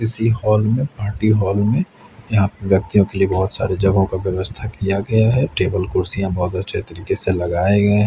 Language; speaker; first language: Hindi; native; Hindi